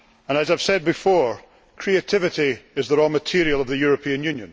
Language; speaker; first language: English; native; English